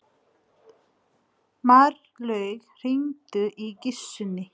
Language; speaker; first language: Icelandic; non-native, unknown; Nepali